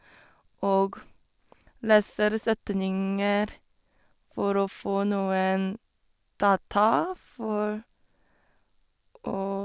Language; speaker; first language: Norwegian; non-native, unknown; Korean